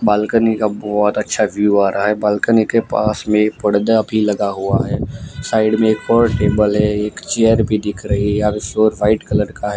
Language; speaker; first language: Hindi; non-native, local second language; Gujarati